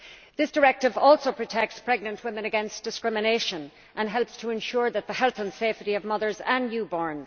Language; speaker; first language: English; native; English